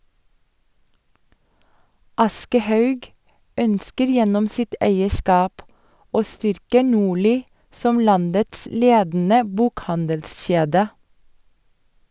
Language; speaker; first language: Norwegian; non-native, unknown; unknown